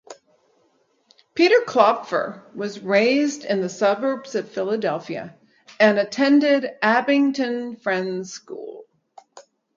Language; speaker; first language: English; native; English